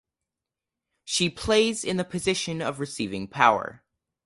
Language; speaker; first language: English; native; English